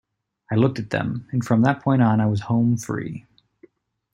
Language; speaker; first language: English; native; English